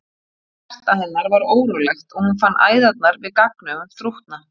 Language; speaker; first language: Icelandic; native; Icelandic